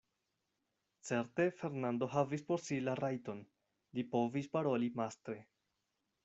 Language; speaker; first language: Esperanto; non-native, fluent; Spanish